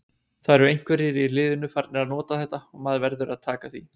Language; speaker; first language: Icelandic; native; Icelandic